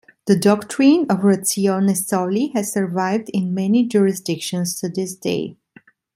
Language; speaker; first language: English; non-native, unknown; Italian